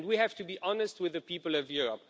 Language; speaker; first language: English; non-native, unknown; Romanian